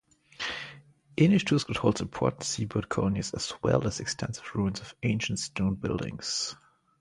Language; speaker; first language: English; non-native, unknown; German